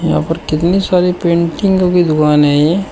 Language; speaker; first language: Hindi; native; Hindi